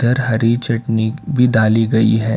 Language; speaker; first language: Hindi; non-native, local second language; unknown